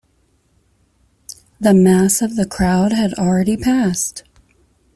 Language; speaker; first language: English; native; English